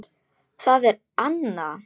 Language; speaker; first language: Icelandic; non-native, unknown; Polish